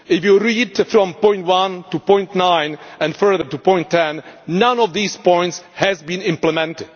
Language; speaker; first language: English; non-native, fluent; Czech